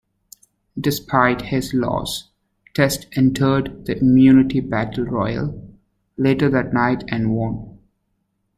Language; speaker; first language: English; native; English